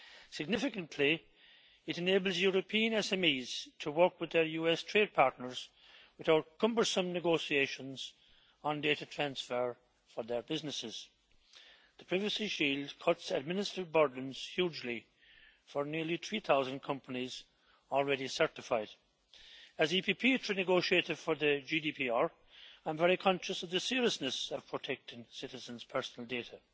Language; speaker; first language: English; native; English